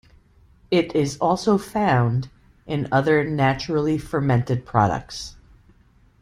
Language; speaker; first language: English; native; English